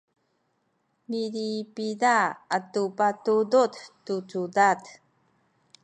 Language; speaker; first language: Sakizaya; non-native, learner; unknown